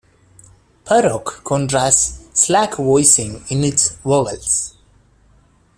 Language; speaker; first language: English; non-native, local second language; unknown